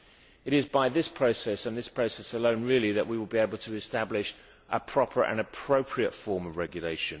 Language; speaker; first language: English; native; English